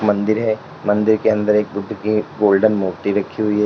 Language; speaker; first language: Hindi; native; Hindi